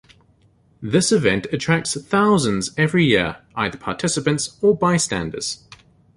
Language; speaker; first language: English; native; English